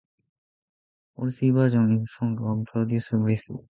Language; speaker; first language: English; non-native, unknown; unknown